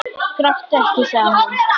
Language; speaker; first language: Icelandic; native; Icelandic